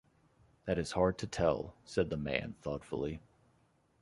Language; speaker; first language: English; native; English